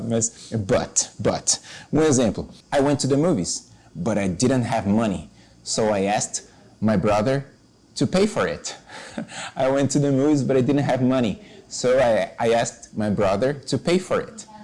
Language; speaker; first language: English; non-native, fluent; Portuguese